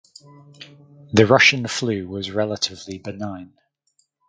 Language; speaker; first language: English; native; English